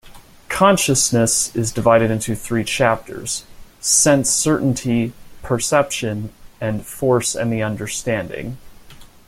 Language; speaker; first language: English; native; English